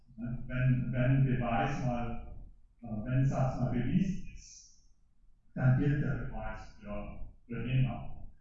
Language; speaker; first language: German; early bilingual, heritage; German